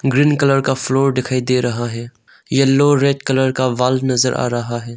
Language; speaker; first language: Hindi; non-native, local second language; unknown